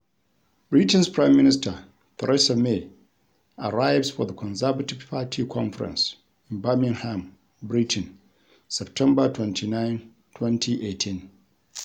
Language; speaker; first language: English; non-native, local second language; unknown